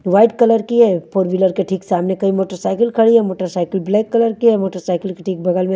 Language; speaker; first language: Hindi; native; Hindi